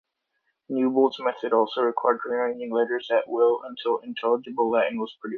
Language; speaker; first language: English; native; English